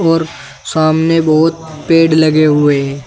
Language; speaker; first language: Hindi; native; Hindi